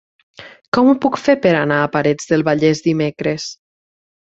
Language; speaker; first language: Catalan; native; Catalan